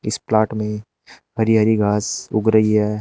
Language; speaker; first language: Hindi; native; Hindi